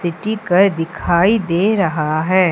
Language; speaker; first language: Hindi; native; Hindi